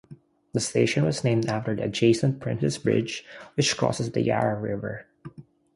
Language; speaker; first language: English; non-native, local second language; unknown